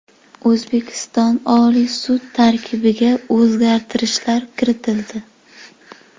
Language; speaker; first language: Uzbek; native; Uzbek